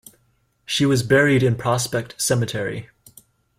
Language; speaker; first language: English; native; English